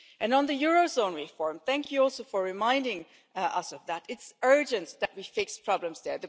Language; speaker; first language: English; non-native, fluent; German